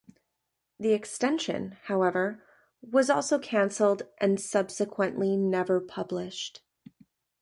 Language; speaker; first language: English; native; English